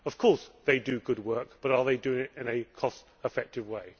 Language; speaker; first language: English; native; English